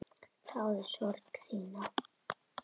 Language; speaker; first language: Icelandic; native; Icelandic